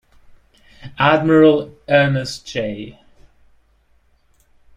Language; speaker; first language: English; native; English